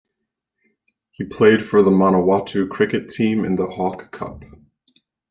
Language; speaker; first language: English; native; English